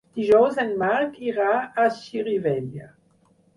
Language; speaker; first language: Catalan; non-native, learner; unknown